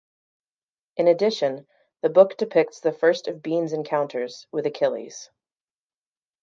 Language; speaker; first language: English; native; English